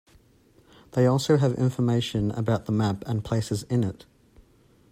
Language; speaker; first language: English; native; English